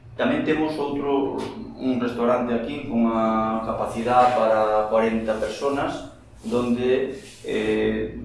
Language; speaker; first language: Galician; native; Galician